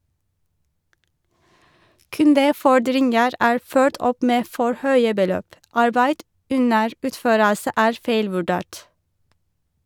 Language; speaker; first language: Norwegian; non-native, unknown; Turkish